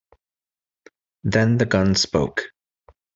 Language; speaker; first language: English; native; English